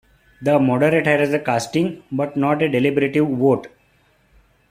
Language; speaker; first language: English; non-native, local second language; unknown